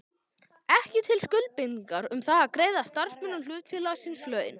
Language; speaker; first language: Icelandic; native; Icelandic